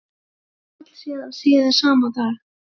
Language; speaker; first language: Icelandic; native; Icelandic